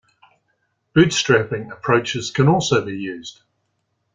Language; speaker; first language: English; native; English